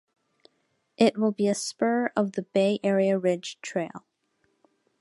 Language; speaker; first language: English; native; English